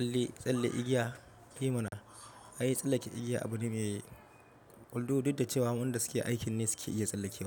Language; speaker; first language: Hausa; non-native, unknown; Yoruba